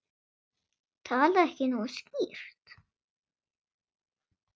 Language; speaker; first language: Icelandic; non-native, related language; Swedish